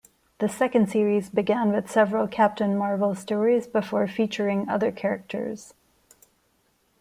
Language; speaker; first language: English; non-native, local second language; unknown